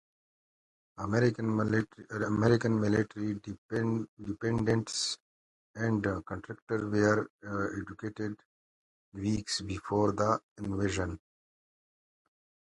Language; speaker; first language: English; native; English